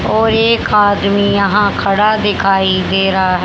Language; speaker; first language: Hindi; native; Hindi